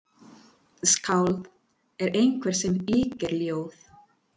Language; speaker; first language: Icelandic; non-native, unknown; Spanish